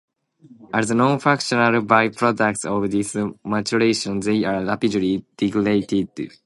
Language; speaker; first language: English; non-native, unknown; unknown